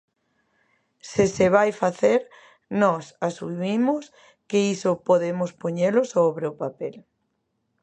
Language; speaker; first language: Galician; native; Galician